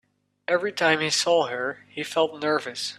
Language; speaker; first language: English; native; English